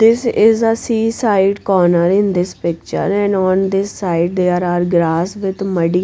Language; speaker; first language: English; non-native, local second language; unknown